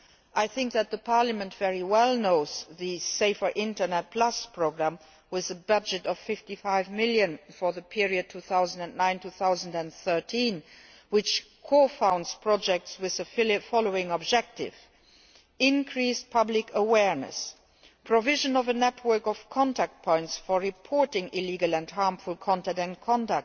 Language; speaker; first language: English; non-native, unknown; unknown